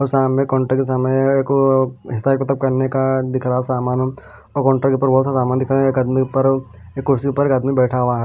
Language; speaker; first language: Hindi; non-native, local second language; Punjabi